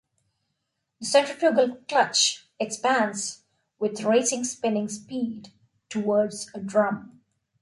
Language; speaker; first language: English; non-native, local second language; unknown